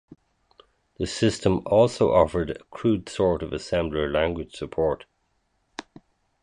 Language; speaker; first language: English; native; English